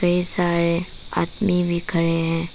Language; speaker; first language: Hindi; early bilingual, other home language; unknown